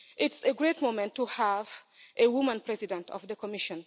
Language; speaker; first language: English; non-native, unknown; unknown